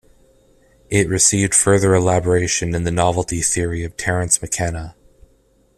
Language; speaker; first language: English; native; English